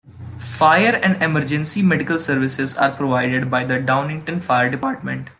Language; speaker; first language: English; non-native, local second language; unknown